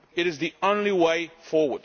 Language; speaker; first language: English; non-native, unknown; Lithuanian